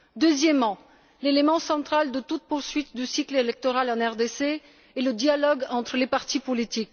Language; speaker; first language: French; non-native, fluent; Bulgarian